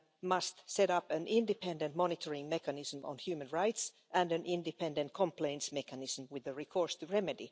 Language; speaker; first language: English; non-native, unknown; Finnish